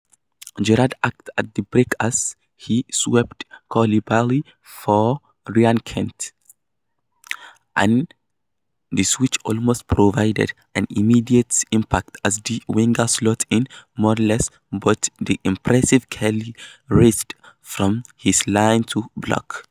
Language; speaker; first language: English; non-native, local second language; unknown